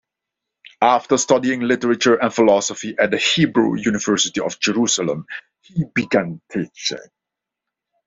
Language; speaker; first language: English; non-native, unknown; Dutch